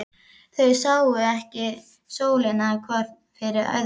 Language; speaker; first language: Icelandic; native; Icelandic